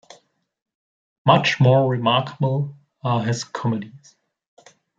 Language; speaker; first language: English; non-native, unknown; German